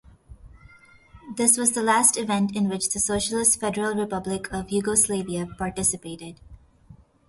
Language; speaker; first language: English; non-native, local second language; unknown